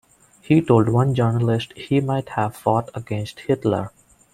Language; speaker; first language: English; non-native, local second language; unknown